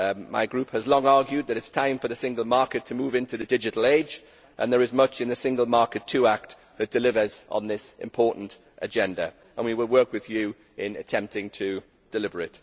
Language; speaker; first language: English; native; English